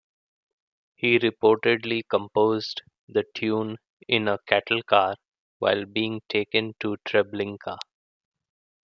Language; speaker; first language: English; non-native, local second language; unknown